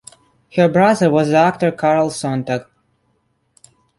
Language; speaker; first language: English; non-native, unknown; Russian